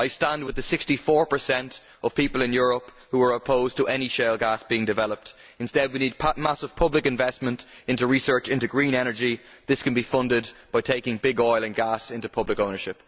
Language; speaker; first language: English; native; English